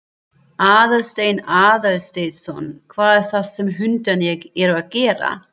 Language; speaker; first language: Icelandic; non-native, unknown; German